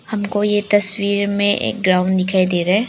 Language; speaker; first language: Hindi; non-native, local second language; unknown